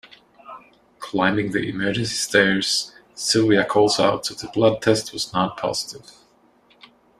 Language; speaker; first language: English; non-native, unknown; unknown